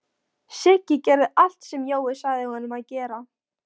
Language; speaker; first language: Icelandic; non-native, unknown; Polish